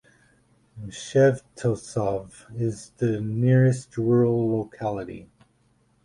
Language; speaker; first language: English; native; English